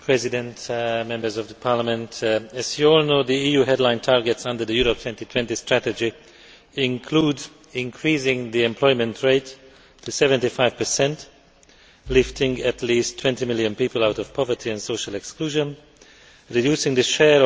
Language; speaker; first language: English; non-native, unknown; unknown